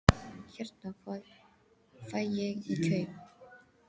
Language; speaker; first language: Icelandic; non-native, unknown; English